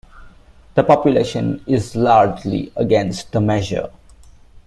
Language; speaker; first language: English; non-native, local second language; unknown